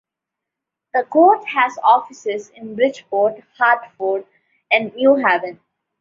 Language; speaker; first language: English; non-native, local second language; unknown